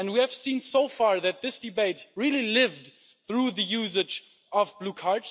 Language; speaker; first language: English; non-native, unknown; German